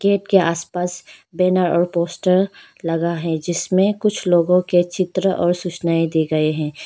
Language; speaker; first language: Hindi; non-native, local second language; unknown